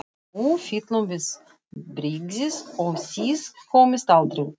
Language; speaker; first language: Icelandic; non-native, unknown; Russian